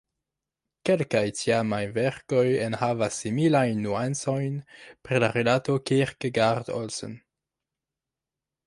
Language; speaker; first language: Esperanto; non-native, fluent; French